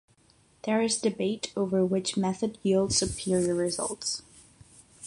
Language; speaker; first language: English; non-native, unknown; Catalan